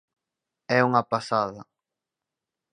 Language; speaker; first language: Galician; native; Galician